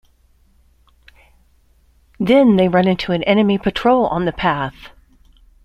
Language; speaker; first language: English; native; English